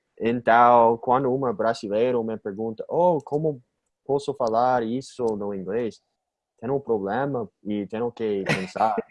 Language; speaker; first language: Portuguese; non-native, learner; English